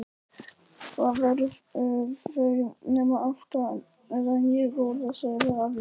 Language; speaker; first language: Icelandic; non-native, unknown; Polish